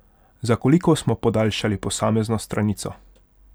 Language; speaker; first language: Slovenian; non-native, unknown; Hungarian